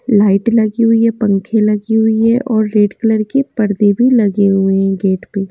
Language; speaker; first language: Hindi; native; Hindi